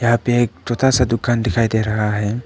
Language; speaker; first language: Hindi; non-native, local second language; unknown